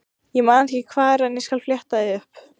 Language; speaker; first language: Icelandic; native; Icelandic